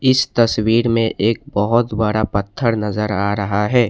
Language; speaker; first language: Hindi; non-native, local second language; Assamese